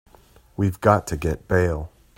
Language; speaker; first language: English; native; English